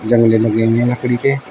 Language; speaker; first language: Hindi; native; Hindi